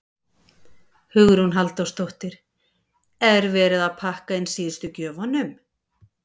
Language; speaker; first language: Icelandic; native; Icelandic